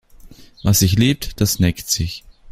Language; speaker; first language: German; native; German